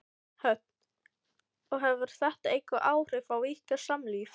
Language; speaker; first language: Icelandic; non-native, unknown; Filipino